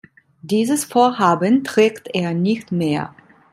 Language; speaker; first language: German; non-native, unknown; Italian